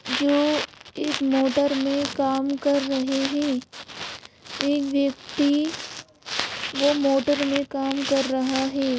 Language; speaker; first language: Hindi; native; Hindi